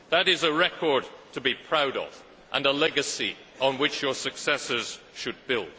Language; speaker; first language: English; native; English